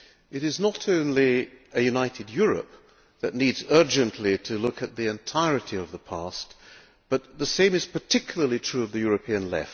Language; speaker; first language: English; non-native, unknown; Hungarian